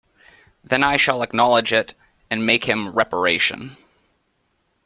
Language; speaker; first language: English; native; English